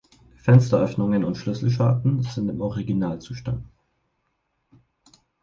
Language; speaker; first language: German; native; German